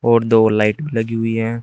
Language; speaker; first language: Hindi; native; Hindi